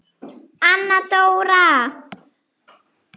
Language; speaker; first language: Icelandic; non-native, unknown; German